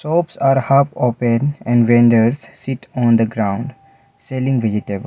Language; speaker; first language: English; non-native, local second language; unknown